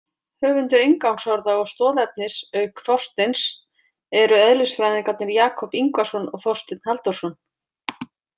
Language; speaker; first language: Icelandic; native; Icelandic